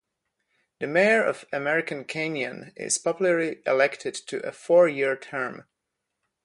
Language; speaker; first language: English; non-native, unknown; Polish